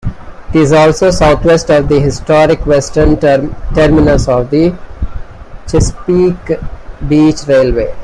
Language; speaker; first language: English; non-native, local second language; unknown